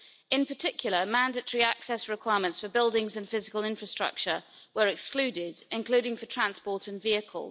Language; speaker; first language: English; native; English